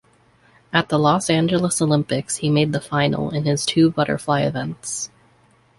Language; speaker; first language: English; native; English